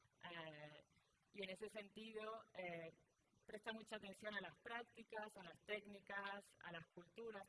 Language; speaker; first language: Spanish; native; Spanish